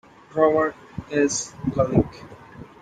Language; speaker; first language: English; non-native, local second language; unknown